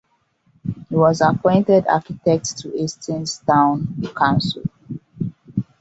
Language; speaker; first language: English; non-native, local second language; Hausa